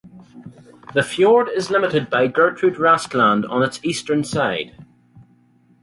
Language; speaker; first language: English; native; English